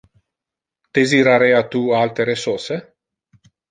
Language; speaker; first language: Interlingua; non-native, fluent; Italian